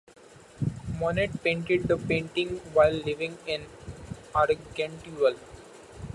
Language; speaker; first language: English; non-native, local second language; Marathi